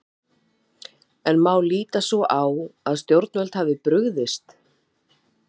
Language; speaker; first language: Icelandic; native; Icelandic